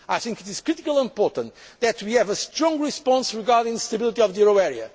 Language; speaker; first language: English; non-native, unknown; Portuguese